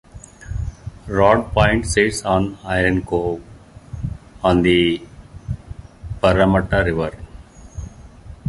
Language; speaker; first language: English; non-native, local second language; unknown